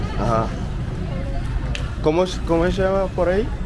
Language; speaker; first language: Spanish; non-native, learner; English